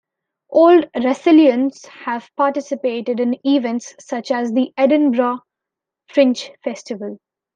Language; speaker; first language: English; non-native, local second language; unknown